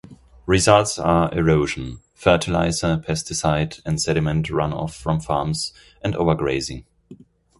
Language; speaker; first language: English; non-native, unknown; German